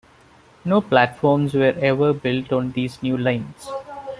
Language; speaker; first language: English; non-native, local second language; Malayalam